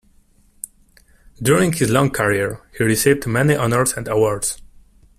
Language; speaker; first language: English; non-native, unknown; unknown